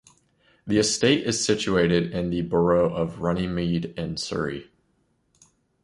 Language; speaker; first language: English; native; English